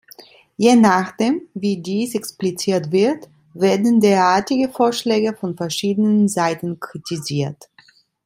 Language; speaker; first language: German; non-native, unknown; Italian